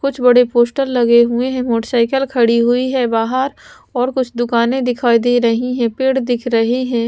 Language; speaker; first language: Hindi; non-native, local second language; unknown